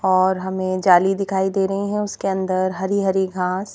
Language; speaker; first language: Hindi; native; Hindi